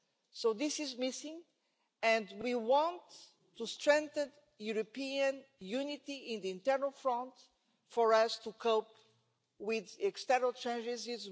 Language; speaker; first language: English; non-native, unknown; Portuguese